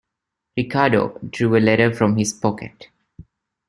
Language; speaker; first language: English; non-native, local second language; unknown